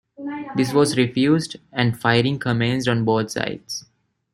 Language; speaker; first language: English; non-native, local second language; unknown